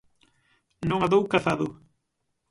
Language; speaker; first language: Galician; native; Galician